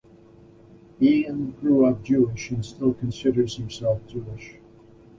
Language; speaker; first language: English; native; English